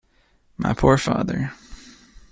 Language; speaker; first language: English; native; English